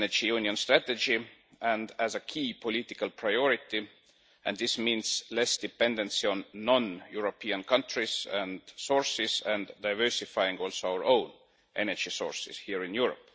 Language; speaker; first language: English; non-native, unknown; Estonian